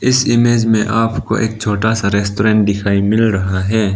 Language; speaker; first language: Hindi; non-native, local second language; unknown